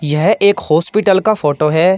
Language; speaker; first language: Hindi; native; Hindi